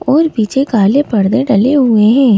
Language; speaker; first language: Hindi; native; Hindi